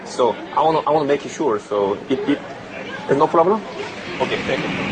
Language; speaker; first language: English; non-native, learner; Korean